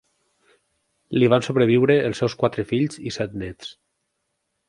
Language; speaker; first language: Catalan; native; Catalan